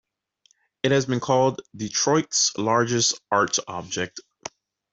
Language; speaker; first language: English; native; English